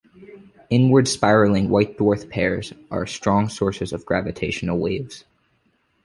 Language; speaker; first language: English; native; English